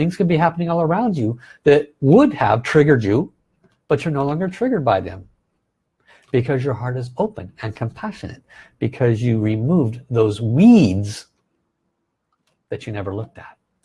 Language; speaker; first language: English; native; English